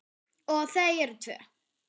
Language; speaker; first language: Icelandic; non-native, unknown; German